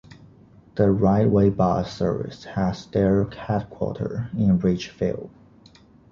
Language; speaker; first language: English; non-native, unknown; Chinese